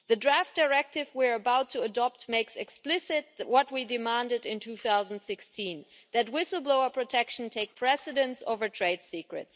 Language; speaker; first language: English; non-native, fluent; German